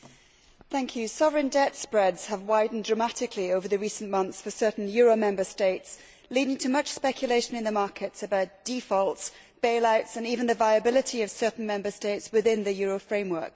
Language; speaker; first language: English; native; English